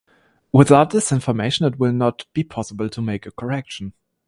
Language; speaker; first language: English; non-native, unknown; German